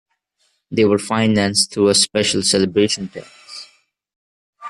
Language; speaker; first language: English; non-native, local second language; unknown